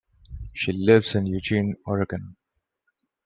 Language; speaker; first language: English; non-native, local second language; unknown